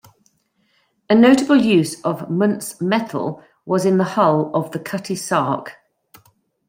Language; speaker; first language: English; native; English